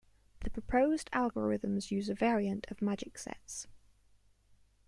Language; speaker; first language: English; native; English